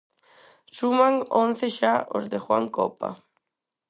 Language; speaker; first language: Galician; non-native, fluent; Spanish